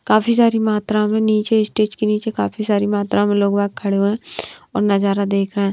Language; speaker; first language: Hindi; non-native, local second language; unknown